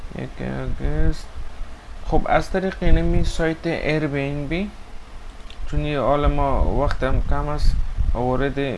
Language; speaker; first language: Persian; native; Persian